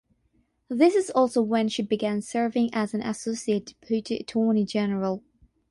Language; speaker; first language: English; non-native, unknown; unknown